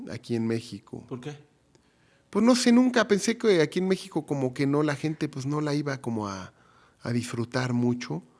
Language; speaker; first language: Spanish; native; Spanish